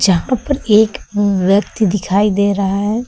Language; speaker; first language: Hindi; native; Hindi